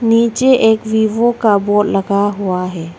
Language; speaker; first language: Hindi; non-native, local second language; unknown